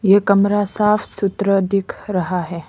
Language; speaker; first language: Hindi; non-native, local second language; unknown